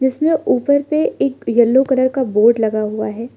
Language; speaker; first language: Hindi; non-native, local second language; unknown